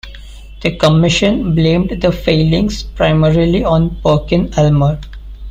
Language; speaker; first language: English; non-native, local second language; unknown